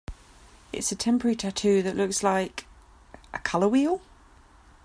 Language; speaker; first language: English; native; English